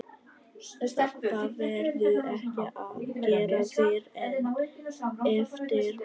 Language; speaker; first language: Icelandic; non-native, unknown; Vietnamese